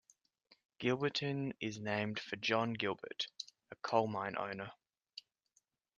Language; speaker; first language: English; native; English